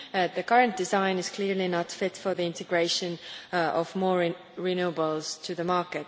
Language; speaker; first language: English; non-native, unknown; Estonian